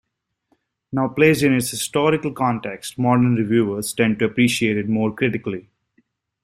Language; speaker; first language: English; native; English